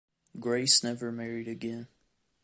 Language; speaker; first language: English; native; English